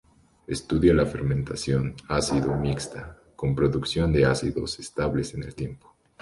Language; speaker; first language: Spanish; native; Spanish